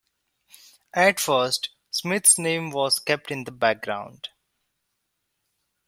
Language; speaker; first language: English; non-native, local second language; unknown